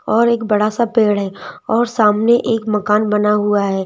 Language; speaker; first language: Hindi; native; Hindi